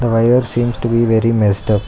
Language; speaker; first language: English; non-native, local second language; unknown